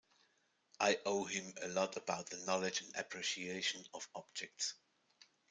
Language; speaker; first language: English; non-native, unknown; German